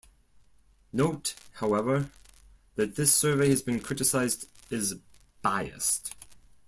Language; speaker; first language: English; non-native, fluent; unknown